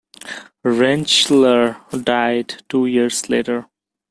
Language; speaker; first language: English; non-native, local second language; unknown